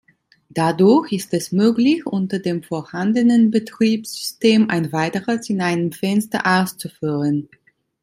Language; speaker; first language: German; non-native, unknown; Italian